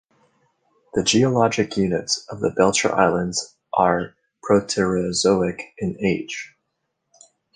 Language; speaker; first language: English; native; English